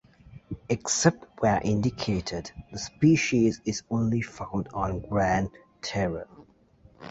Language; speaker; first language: English; native; English